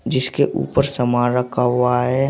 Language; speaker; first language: Hindi; native; Hindi